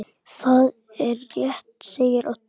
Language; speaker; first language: Icelandic; native; Icelandic